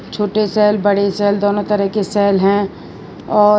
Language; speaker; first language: Hindi; non-native, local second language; Gujarati